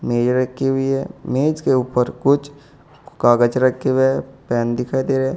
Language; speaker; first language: Hindi; native; Hindi